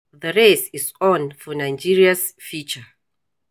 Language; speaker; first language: English; non-native, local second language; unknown